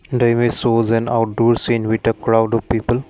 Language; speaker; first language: English; non-native, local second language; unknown